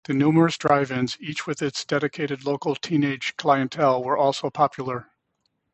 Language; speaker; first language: English; native; English